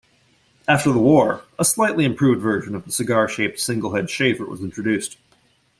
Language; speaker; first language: English; native; English